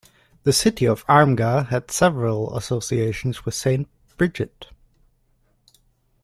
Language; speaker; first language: English; native; English